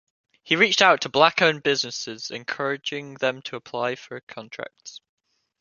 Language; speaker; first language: English; native; English